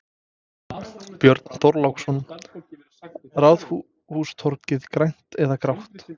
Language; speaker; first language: Icelandic; non-native, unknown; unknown